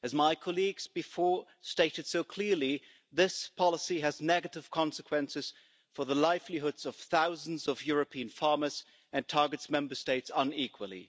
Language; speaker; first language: English; non-native, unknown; German